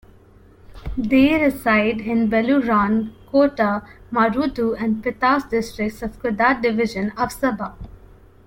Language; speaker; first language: English; non-native, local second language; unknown